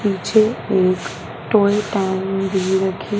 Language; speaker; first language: Hindi; non-native, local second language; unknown